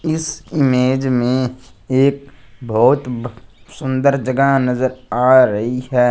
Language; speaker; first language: Hindi; non-native, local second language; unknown